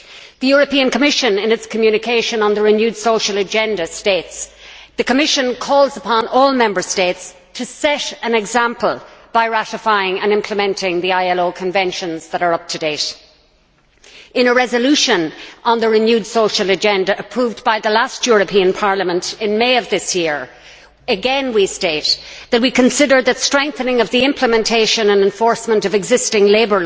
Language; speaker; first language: English; native; English